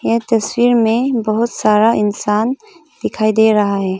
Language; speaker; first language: Hindi; early bilingual, other home language; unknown